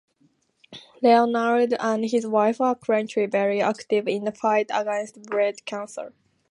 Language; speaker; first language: English; native; English